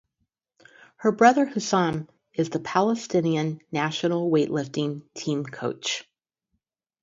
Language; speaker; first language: English; native; English